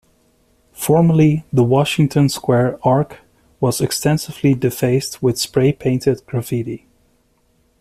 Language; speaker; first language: English; native; English